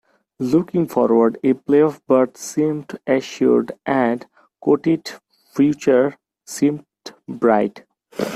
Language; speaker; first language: English; non-native, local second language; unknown